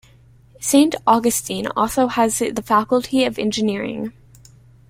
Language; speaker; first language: English; native; English